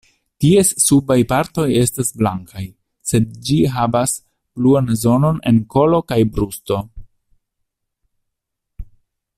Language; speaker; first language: Esperanto; non-native, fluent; Italian